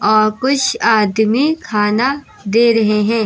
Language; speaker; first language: Hindi; native; Hindi